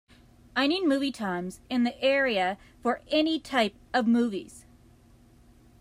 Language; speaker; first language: English; native; English